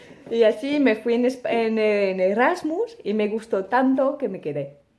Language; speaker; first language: Spanish; non-native, fluent; French